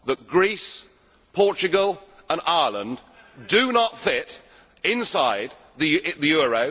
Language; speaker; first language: English; native; English